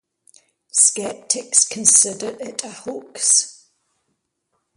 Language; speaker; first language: English; native; English